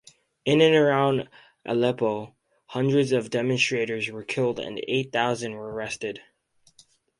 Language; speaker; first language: English; native; English